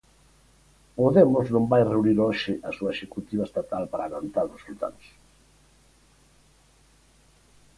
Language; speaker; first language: Galician; native; Galician